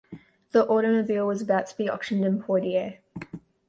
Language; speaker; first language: English; native; English